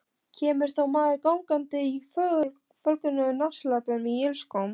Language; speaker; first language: Icelandic; non-native, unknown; Polish